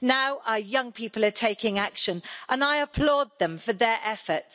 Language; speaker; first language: English; native; English